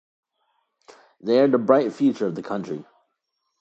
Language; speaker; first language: English; native; English